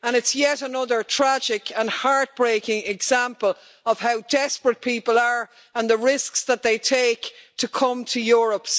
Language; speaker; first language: English; native; English